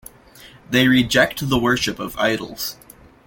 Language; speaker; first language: English; native; English